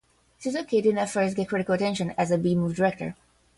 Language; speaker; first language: English; non-native, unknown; Portuguese